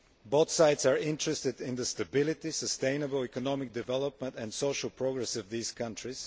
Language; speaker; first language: English; non-native, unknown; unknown